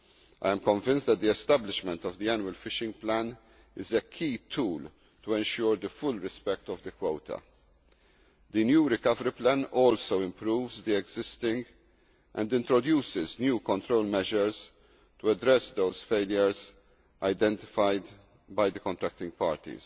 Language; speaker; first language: English; non-native, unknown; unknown